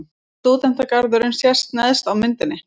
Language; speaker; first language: Icelandic; native; Icelandic